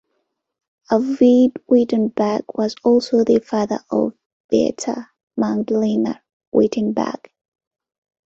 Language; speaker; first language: English; non-native, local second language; Ganda